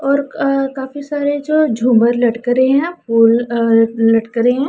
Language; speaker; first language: Hindi; non-native, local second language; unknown